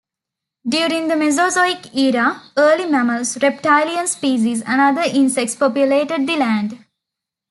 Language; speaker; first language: English; non-native, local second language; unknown